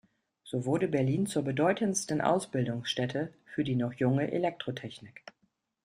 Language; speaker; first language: German; native; German